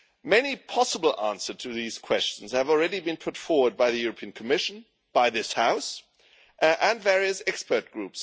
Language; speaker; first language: English; non-native, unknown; German